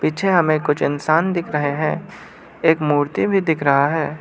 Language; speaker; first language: Hindi; non-native, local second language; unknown